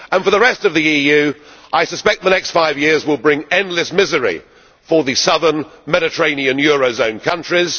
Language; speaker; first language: English; native; English